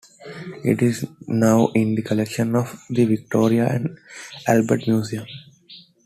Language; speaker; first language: English; non-native, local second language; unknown